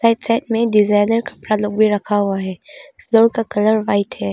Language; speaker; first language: Hindi; non-native, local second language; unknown